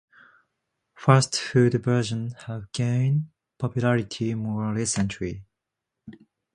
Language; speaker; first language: English; non-native, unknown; Japanese